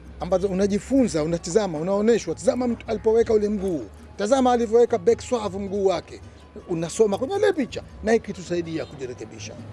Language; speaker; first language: Swahili; native; Swahili